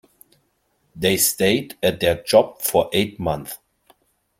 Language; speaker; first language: English; non-native, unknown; German